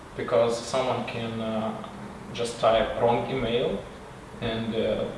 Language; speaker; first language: English; non-native, learner; Russian